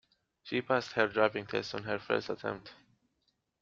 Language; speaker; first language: English; native; English